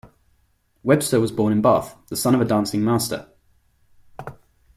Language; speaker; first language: English; non-native, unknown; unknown